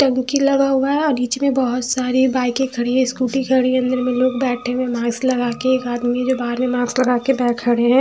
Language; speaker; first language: Hindi; non-native, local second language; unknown